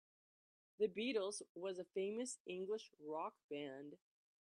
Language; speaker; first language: English; native; English